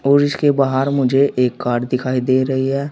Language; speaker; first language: Hindi; native; Hindi